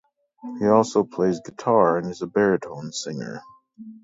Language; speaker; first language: English; native; English